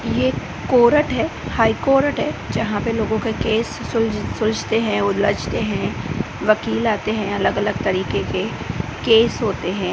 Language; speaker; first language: Hindi; non-native, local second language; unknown